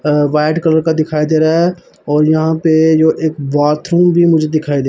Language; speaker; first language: Hindi; non-native, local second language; Punjabi